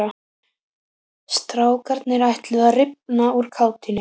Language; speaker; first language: Icelandic; native; Icelandic